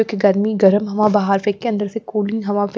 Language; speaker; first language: Hindi; non-native, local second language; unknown